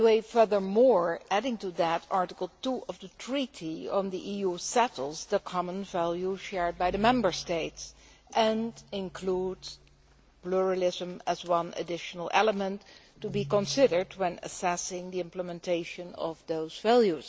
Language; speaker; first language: English; non-native, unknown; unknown